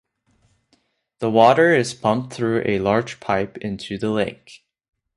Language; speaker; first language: English; non-native, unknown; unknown